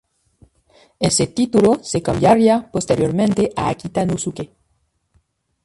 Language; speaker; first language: Spanish; non-native, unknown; French